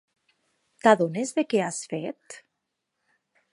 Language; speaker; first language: Catalan; native; Catalan